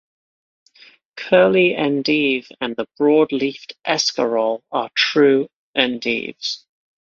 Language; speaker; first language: English; native; English